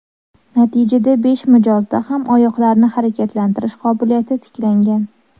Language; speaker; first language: Uzbek; native; Uzbek